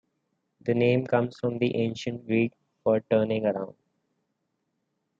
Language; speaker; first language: English; non-native, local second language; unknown